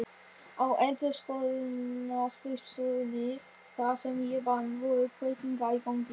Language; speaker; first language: Icelandic; non-native, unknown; German